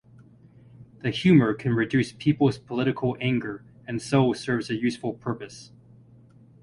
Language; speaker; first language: English; native; English